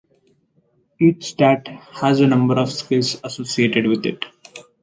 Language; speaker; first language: English; non-native, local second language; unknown